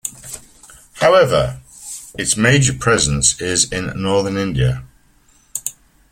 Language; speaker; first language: English; native; English